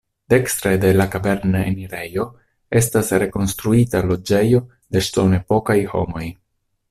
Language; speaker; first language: Esperanto; non-native, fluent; Italian